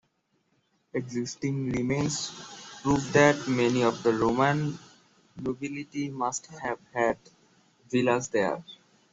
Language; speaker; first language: English; non-native, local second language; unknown